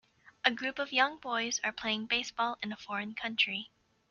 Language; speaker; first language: English; native; English